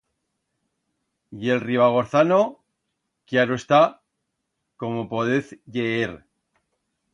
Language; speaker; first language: Aragonese; native; Aragonese